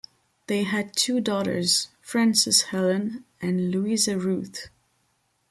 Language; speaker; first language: English; non-native, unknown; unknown